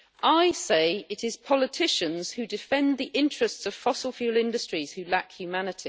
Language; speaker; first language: English; native; English